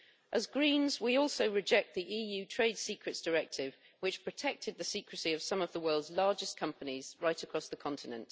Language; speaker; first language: English; native; English